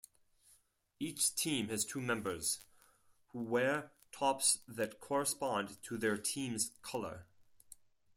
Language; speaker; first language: English; non-native, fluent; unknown